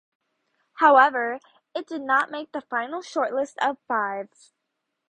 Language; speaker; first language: English; native; English